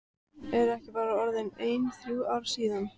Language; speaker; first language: Icelandic; native; Icelandic